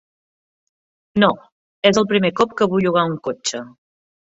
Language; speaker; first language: Catalan; native; Catalan